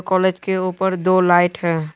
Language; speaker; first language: Hindi; non-native, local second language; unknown